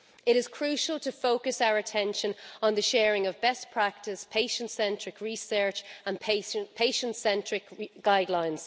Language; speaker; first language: English; native; English